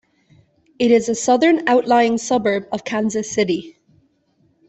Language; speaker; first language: English; non-native, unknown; German